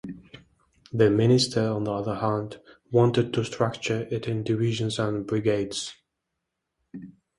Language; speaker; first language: English; native; English